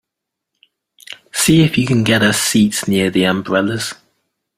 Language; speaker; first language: English; native; English